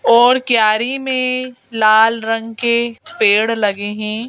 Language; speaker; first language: Hindi; native; Hindi